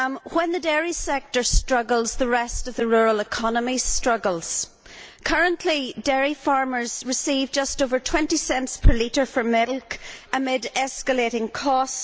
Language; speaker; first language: English; native; English